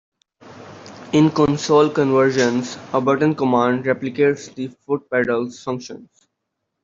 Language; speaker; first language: English; non-native, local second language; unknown